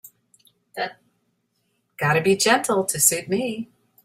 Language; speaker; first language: English; native; English